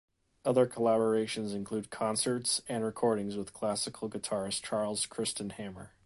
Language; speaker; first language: English; native; English